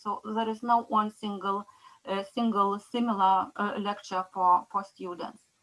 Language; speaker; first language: English; non-native, fluent; Lithuanian